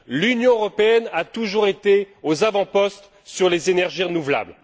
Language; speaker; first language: French; native; French